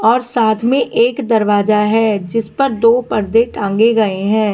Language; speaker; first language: Hindi; non-native, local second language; Punjabi